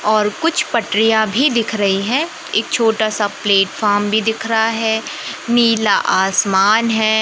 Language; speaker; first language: Hindi; native; Hindi